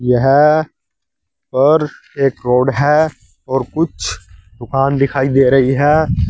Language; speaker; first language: Hindi; native; Hindi